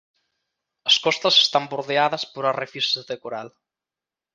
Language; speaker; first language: Galician; native; Galician